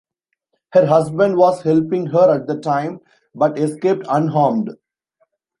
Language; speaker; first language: English; non-native, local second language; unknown